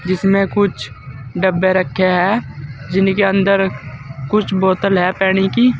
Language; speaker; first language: Hindi; native; Hindi